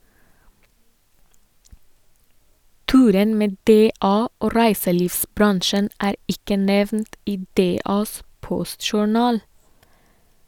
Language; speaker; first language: Norwegian; non-native, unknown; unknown